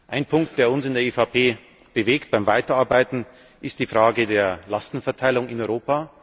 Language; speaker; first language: German; native; German